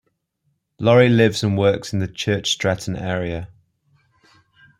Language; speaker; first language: English; native; English